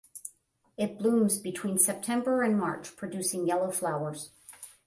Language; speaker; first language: English; native; English